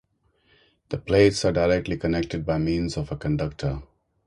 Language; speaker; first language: English; non-native, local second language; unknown